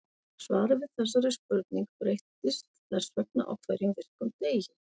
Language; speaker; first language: Icelandic; native; Icelandic